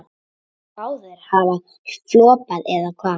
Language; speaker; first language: Icelandic; native; Icelandic